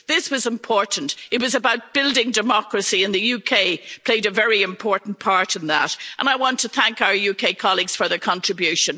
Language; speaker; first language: English; native; English